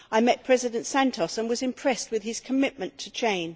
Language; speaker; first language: English; native; English